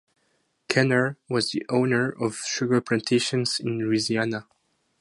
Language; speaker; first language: English; non-native, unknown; French